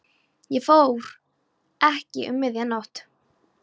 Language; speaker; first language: Icelandic; non-native, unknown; Polish